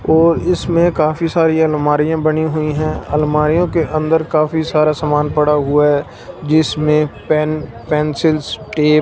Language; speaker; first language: Hindi; non-native, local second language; Punjabi